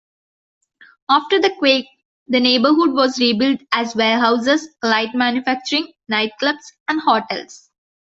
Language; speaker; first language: English; non-native, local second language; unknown